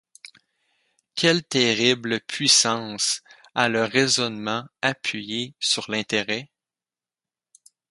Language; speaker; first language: French; native; French